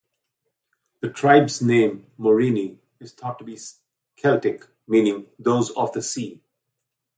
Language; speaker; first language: English; non-native, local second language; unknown